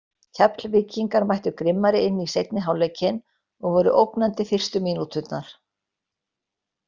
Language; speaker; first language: Icelandic; native; Icelandic